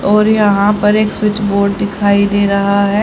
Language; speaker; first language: Hindi; native; Hindi